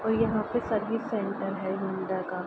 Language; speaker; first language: Hindi; native; Hindi